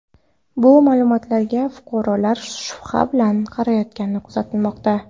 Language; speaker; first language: Uzbek; non-native, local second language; Kara-Kalpak